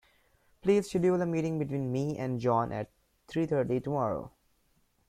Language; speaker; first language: English; non-native, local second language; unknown